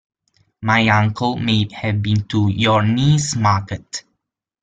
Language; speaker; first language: English; non-native, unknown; Italian